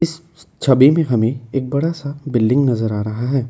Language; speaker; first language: Hindi; non-native, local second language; Assamese